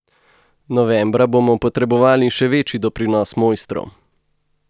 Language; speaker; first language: Slovenian; native; Slovenian